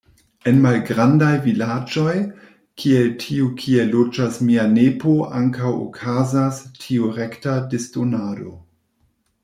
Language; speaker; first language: Esperanto; non-native, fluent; German